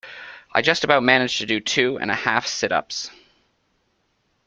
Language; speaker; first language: English; native; English